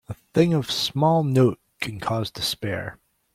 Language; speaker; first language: English; native; English